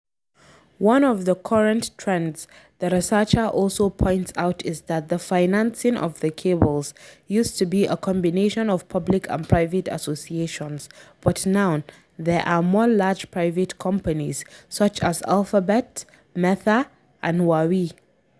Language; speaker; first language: English; non-native, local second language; Hausa